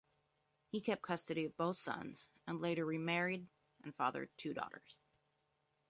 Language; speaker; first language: English; native; English